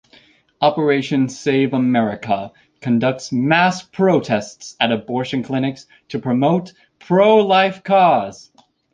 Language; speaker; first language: English; native; English